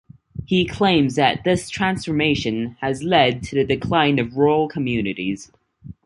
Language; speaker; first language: English; native; English